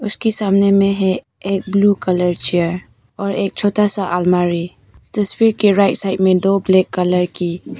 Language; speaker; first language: Hindi; non-native, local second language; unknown